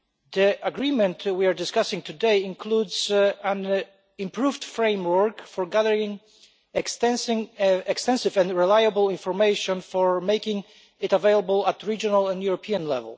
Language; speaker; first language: English; non-native, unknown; Polish